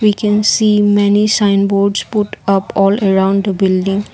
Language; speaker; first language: English; non-native, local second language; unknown